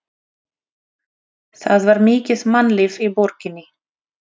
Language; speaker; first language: Icelandic; non-native, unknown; Russian